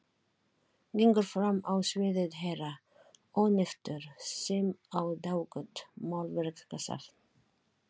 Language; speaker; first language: Icelandic; non-native, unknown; Filipino